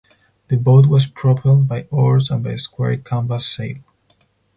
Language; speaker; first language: English; non-native, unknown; Spanish